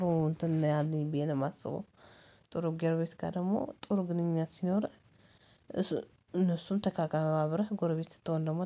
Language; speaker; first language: Amharic; native; Amharic